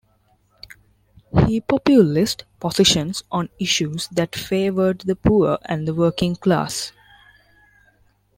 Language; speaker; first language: English; non-native, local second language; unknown